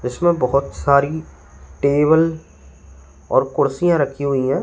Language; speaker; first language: Hindi; native; Hindi